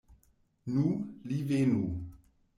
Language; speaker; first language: Esperanto; non-native, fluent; German